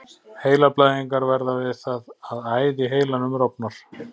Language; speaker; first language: Icelandic; native; Icelandic